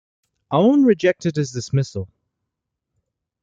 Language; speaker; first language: English; non-native, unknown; French